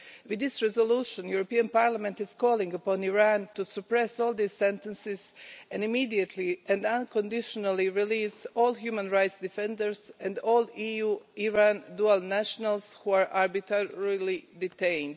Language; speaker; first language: English; non-native, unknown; Croatian